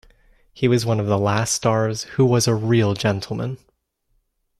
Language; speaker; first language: English; native; English